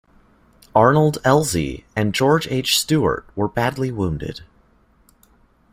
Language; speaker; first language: English; native; English